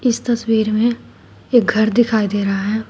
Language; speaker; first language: Hindi; native; Hindi